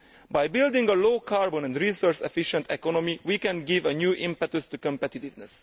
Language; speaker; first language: English; non-native, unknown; Italian